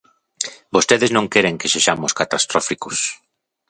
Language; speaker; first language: Galician; native; Galician